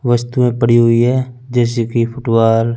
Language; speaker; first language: Hindi; non-native, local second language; Punjabi